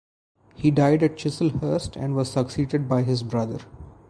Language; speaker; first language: English; non-native, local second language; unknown